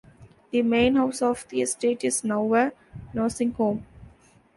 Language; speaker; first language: English; non-native, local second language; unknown